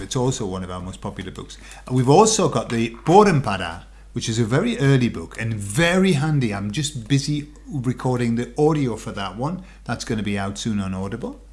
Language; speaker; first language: English; native; English